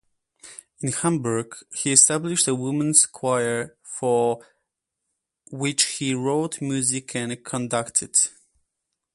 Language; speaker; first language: English; non-native, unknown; Polish